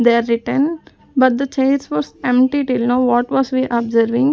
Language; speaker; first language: English; non-native, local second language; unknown